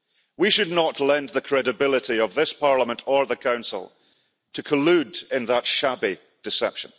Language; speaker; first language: English; early bilingual, heritage; English